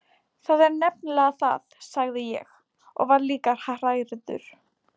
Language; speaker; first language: Icelandic; non-native, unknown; Polish